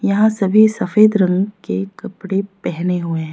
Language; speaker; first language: Hindi; non-native, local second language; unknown